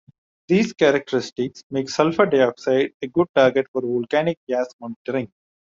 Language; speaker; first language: English; non-native, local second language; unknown